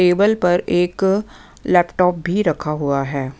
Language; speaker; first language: Hindi; non-native, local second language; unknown